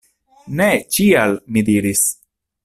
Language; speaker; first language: Esperanto; non-native, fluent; Italian